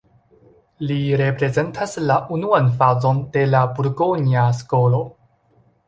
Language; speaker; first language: Esperanto; non-native, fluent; Chinese